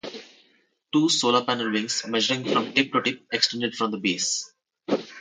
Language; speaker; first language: English; non-native, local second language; Telugu